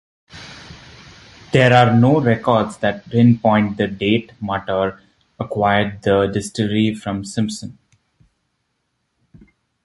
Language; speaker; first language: English; non-native, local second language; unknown